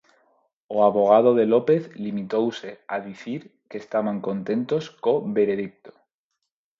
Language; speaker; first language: Galician; non-native, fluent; Spanish